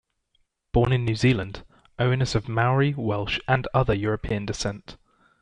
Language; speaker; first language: English; native; English